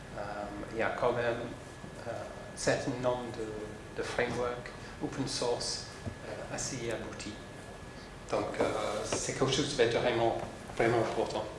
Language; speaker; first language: French; non-native, fluent; English